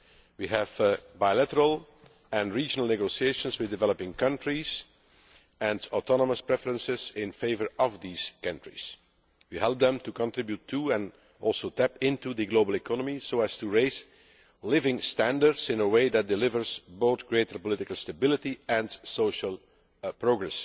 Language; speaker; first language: English; non-native, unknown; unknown